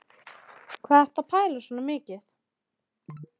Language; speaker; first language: Icelandic; native; Icelandic